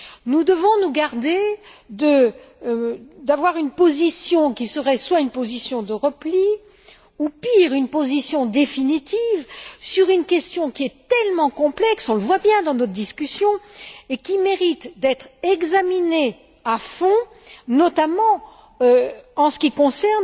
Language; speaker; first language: French; native; French